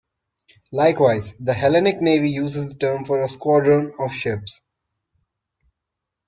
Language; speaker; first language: English; non-native, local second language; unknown